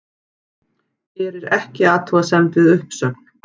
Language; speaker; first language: Icelandic; native; Icelandic